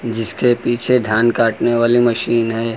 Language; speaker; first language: Hindi; native; Hindi